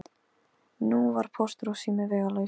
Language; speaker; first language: Icelandic; non-native, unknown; Polish